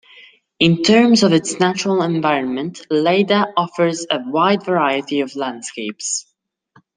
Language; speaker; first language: English; non-native, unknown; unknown